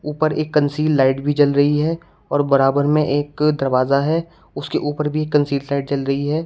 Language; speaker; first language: Hindi; native; Hindi